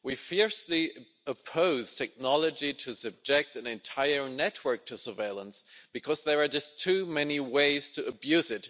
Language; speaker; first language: English; non-native, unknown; German